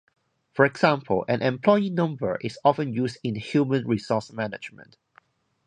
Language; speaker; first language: English; non-native, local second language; Cantonese